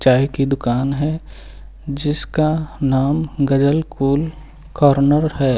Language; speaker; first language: Hindi; native; Hindi